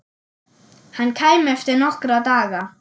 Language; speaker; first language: Icelandic; non-native, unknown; German